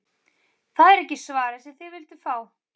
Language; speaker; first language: Icelandic; native; Icelandic